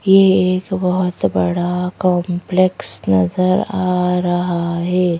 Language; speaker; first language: Hindi; native; Hindi